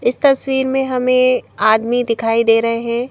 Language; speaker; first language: Hindi; native; Hindi